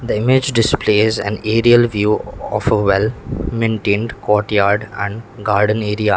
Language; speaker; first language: English; non-native, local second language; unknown